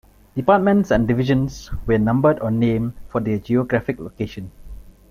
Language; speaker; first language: English; non-native, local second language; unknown